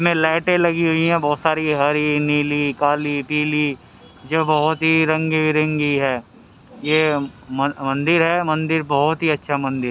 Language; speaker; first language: Hindi; native; Hindi